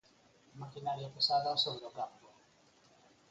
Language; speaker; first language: Galician; native; Galician